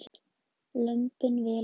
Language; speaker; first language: Icelandic; native; Icelandic